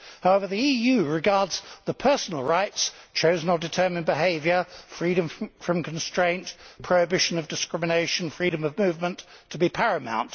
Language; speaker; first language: English; native; English